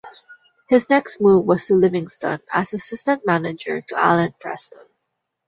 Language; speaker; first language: English; non-native, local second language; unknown